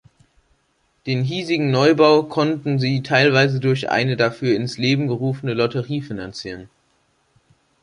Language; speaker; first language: German; native; German